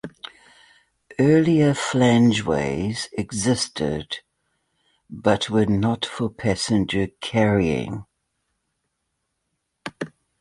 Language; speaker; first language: English; native; English